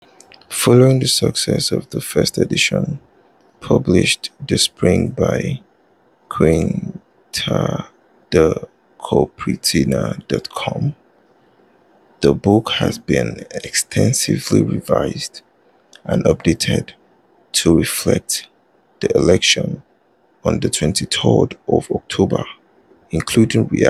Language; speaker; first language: English; non-native, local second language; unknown